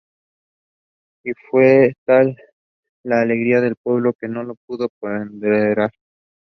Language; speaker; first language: English; non-native, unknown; Spanish